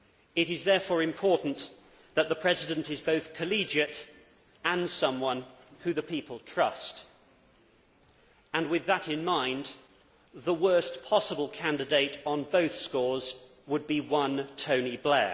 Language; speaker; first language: English; native; English